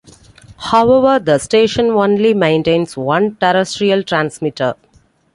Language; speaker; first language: English; non-native, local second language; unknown